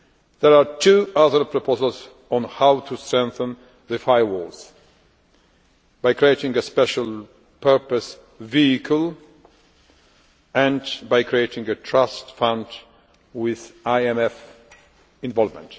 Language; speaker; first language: English; non-native, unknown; Polish